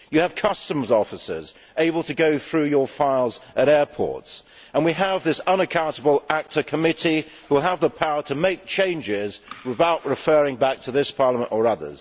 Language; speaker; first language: English; native; English